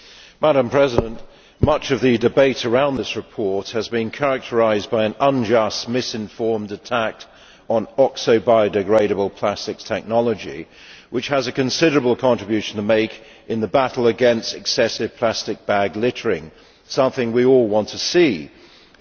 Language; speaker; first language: English; native; English